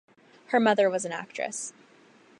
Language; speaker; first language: English; native; English